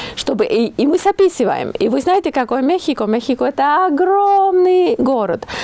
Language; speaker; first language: Russian; non-native, fluent; Spanish